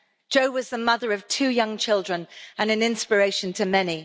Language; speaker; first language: English; native; English